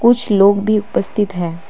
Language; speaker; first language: Hindi; non-native, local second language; Assamese